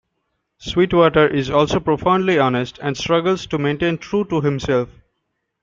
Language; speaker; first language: English; non-native, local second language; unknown